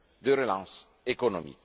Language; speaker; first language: French; non-native, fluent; Italian